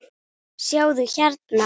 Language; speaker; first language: Icelandic; native; Icelandic